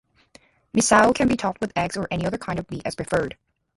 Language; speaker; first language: English; native; English